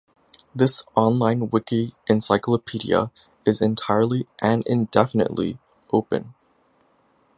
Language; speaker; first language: English; native; English